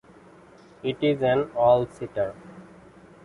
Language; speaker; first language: English; non-native, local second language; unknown